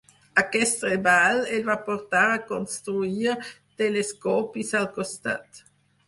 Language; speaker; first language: Catalan; non-native, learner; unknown